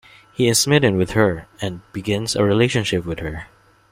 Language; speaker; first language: English; non-native, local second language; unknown